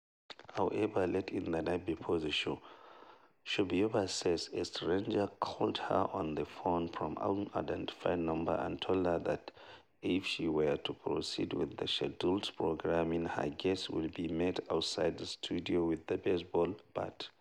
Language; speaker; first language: English; non-native, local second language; Hausa